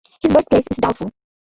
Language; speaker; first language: English; non-native, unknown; Bangla